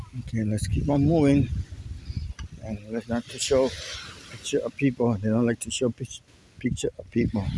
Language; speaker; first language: English; non-native, local second language; Spanish